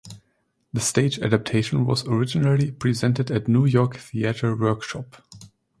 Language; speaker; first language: English; non-native, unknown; German